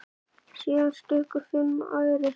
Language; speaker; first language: Icelandic; native; Icelandic